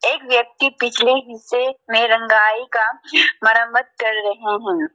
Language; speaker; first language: Hindi; non-native, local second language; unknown